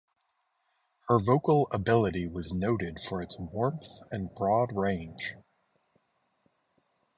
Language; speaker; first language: English; native; English